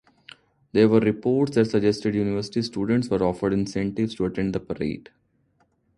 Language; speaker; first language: English; non-native, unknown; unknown